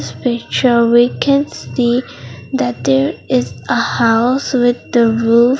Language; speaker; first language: English; non-native, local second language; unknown